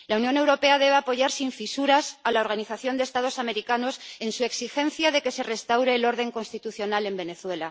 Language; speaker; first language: Spanish; native; Spanish